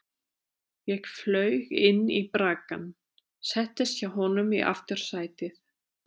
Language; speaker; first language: Icelandic; non-native, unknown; German